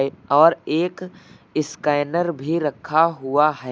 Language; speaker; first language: Hindi; native; Hindi